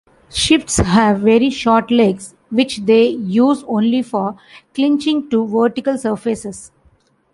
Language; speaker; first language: English; non-native, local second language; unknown